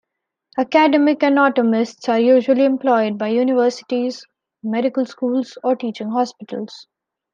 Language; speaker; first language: English; non-native, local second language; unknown